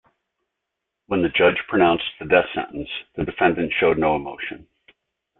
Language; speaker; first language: English; native; English